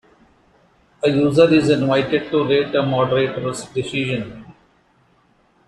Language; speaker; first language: English; non-native, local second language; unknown